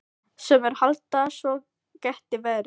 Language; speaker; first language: Icelandic; non-native, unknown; Filipino